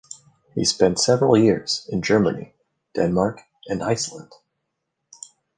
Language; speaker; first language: English; native; English